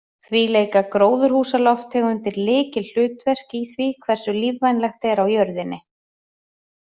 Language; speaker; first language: Icelandic; native; Icelandic